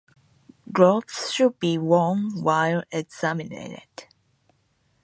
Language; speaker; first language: English; non-native, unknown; Japanese